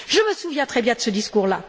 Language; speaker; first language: French; native; French